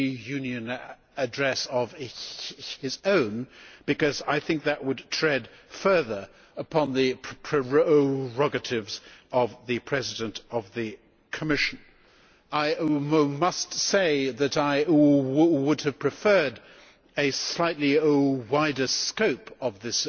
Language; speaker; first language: English; native; English